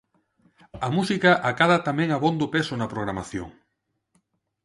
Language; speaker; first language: Galician; non-native, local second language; Spanish